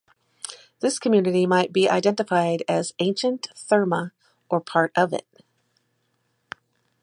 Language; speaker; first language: English; native; English